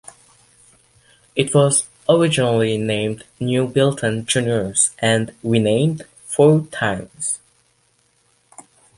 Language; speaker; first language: English; non-native, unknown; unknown